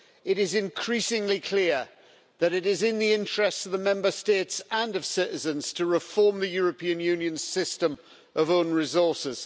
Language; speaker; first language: English; native; English